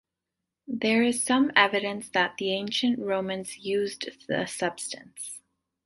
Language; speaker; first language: English; native; English